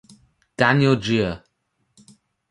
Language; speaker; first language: English; native; English